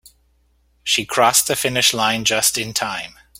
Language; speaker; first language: English; native; English